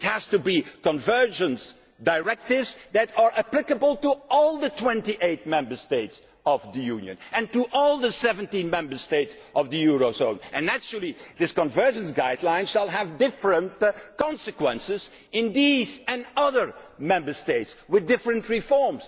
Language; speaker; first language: English; non-native, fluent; Dutch